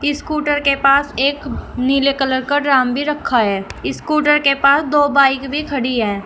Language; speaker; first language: Hindi; native; Hindi